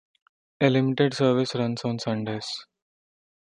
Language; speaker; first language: English; non-native, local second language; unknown